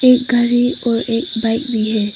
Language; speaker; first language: Hindi; non-native, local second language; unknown